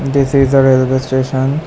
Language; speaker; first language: English; non-native, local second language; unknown